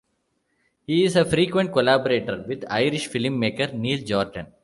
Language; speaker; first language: English; non-native, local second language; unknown